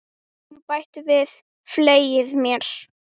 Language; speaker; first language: Icelandic; native; Icelandic